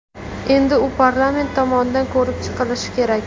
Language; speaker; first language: Uzbek; native; Uzbek